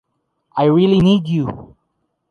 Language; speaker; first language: English; non-native, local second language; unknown